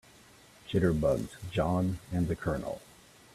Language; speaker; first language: English; native; English